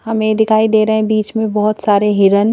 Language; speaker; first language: Hindi; native; Hindi